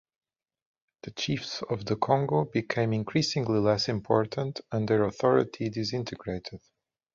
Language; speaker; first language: English; native; English